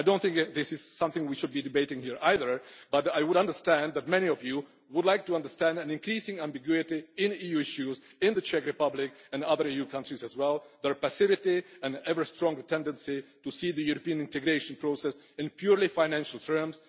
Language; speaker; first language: English; non-native, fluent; Czech